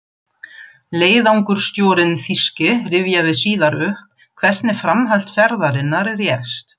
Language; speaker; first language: Icelandic; non-native, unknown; German